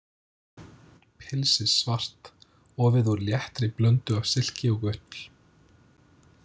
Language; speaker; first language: Icelandic; non-native, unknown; English